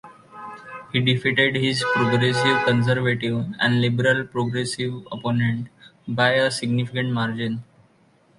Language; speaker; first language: English; non-native, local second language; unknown